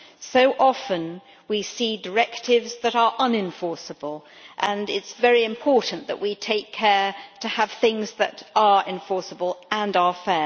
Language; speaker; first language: English; native; English